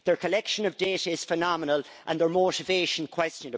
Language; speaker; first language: English; native; English